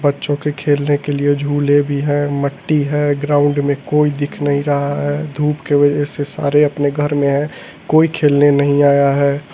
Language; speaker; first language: Hindi; native; Hindi